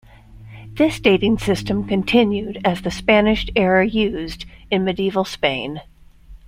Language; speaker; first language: English; native; English